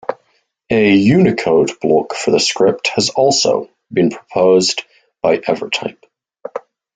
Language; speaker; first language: English; native; English